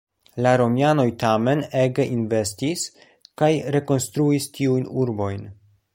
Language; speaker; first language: Esperanto; non-native, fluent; Polish